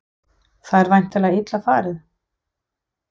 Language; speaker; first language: Icelandic; non-native, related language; Danish